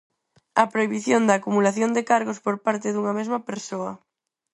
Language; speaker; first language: Galician; non-native, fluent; Spanish